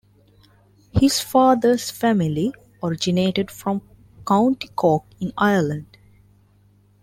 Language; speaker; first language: English; non-native, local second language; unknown